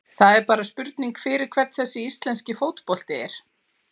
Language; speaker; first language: Icelandic; native; Icelandic